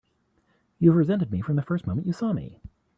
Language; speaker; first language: English; native; English